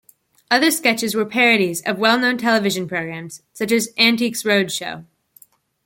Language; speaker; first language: English; native; English